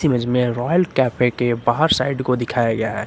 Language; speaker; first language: Hindi; native; Hindi